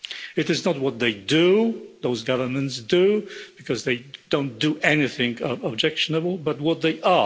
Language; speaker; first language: English; non-native, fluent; Polish